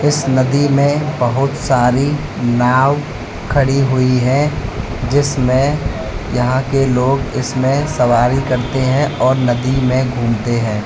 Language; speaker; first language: Hindi; native; Hindi